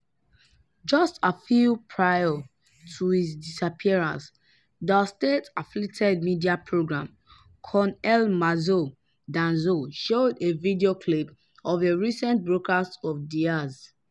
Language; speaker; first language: English; non-native, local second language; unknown